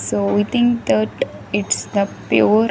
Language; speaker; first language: English; non-native, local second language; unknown